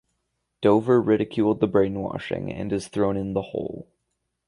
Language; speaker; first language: English; native; English